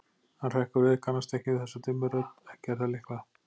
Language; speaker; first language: Icelandic; native; Icelandic